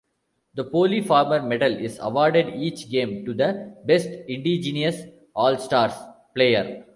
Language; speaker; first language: English; non-native, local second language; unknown